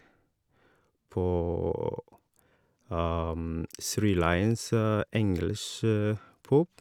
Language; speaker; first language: Norwegian; non-native, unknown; Oromo